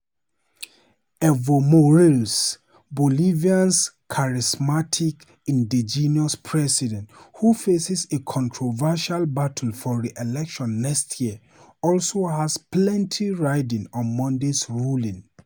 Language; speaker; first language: English; non-native, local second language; Hausa